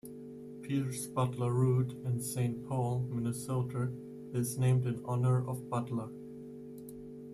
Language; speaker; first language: English; non-native, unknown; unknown